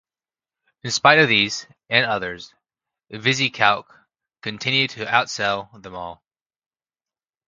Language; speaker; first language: English; native; English